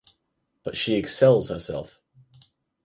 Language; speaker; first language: English; native; English